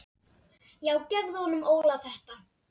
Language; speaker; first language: Icelandic; non-native, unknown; Dutch